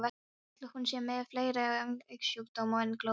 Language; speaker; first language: Icelandic; non-native, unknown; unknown